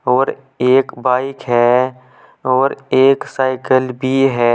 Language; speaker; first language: Hindi; native; Hindi